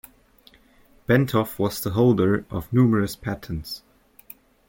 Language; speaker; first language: English; native; English